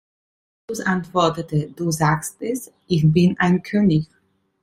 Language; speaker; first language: German; non-native, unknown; Italian